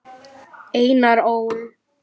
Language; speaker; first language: Icelandic; non-native, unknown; Lithuanian